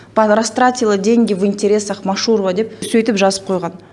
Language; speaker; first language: Russian; non-native, local second language; Kazakh